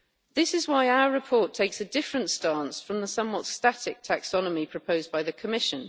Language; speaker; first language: English; native; English